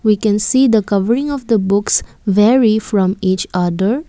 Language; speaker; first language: English; non-native, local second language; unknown